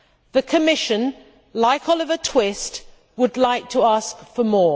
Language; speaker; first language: English; native; English